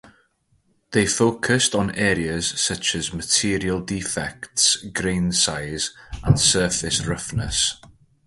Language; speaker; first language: English; native; English